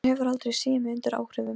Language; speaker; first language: Icelandic; non-native, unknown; Polish